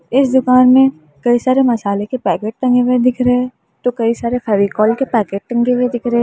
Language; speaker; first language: Hindi; native; Hindi